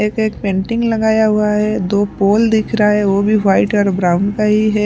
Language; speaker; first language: Hindi; non-native, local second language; Punjabi